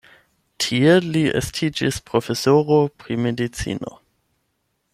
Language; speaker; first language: Esperanto; non-native, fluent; German